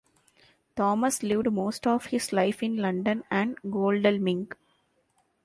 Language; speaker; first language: English; non-native, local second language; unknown